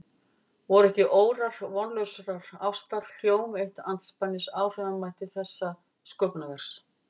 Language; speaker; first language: Icelandic; native; Icelandic